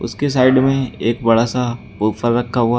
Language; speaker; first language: Hindi; native; Hindi